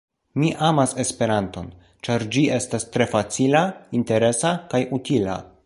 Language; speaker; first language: Esperanto; non-native, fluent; Polish